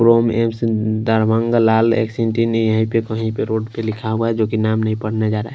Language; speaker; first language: Hindi; non-native, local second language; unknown